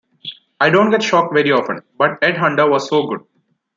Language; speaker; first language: English; non-native, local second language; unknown